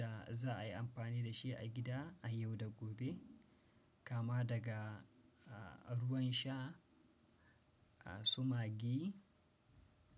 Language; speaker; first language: Hausa; non-native, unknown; Fula